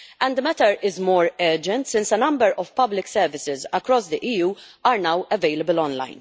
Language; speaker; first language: English; non-native, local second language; Maltese